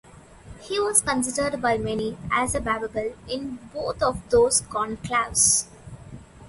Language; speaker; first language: English; non-native, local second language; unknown